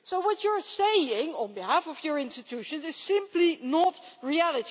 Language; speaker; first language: English; non-native, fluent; Dutch